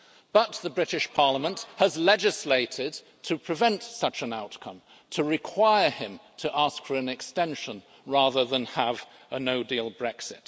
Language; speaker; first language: English; native; English